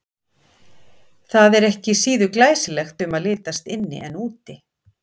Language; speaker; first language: Icelandic; native; Icelandic